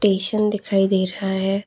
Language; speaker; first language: Hindi; non-native, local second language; Assamese